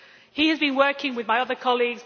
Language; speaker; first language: English; native; English